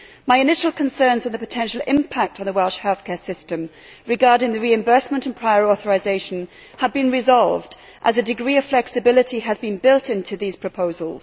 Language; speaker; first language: English; native; English